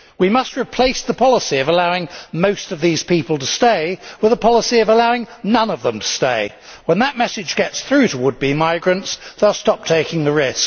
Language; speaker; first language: English; native; English